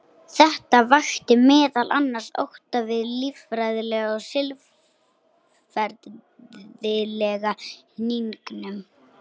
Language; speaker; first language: Icelandic; native; Icelandic